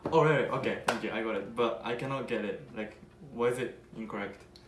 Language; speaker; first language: English; non-native, learner; Japanese